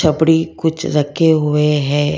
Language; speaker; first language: Hindi; non-native, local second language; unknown